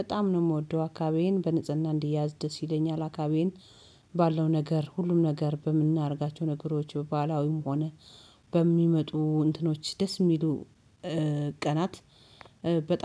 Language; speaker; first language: Amharic; native; Amharic